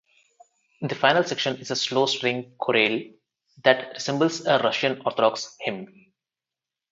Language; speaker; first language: English; non-native, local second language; Telugu